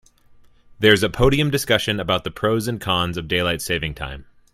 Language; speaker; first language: English; native; English